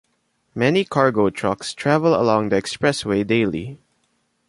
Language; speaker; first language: English; non-native, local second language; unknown